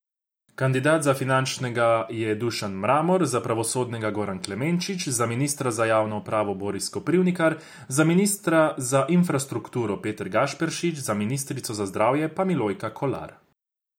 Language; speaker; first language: Slovenian; non-native, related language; Croatian